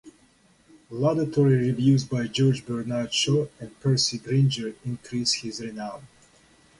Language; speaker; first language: English; non-native, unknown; Russian